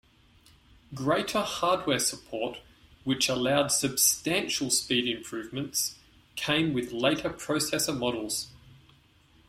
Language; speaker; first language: English; native; English